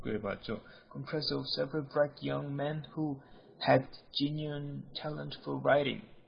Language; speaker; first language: English; non-native, learner; Korean